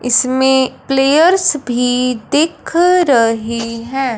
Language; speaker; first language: Hindi; non-native, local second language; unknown